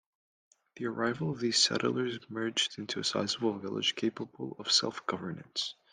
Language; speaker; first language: English; native; English